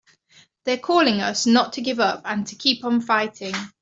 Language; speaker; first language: English; native; English